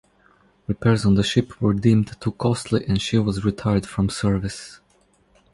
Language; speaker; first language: English; non-native, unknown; Croatian